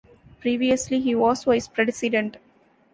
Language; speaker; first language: English; non-native, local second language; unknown